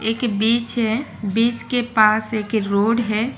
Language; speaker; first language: Hindi; non-native, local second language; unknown